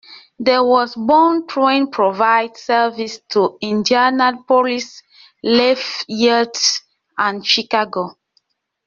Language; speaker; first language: English; non-native, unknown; French